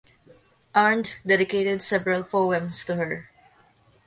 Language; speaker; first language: English; non-native, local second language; Filipino